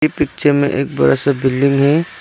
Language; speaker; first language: Hindi; early bilingual, other home language; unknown